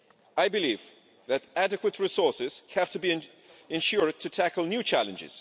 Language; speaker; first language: English; non-native, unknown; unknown